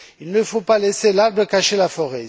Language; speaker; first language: French; non-native, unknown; Romanian